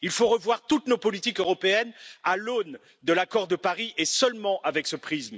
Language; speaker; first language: French; native; French